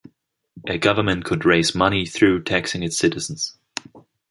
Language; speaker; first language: English; non-native, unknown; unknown